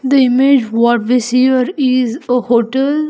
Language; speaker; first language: English; non-native, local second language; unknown